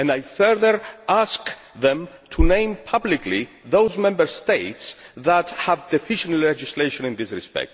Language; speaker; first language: English; non-native, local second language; Greek